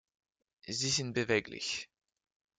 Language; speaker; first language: German; non-native, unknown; Russian